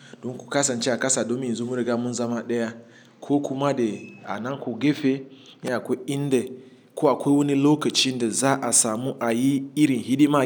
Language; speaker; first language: Hausa; non-native, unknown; Igbo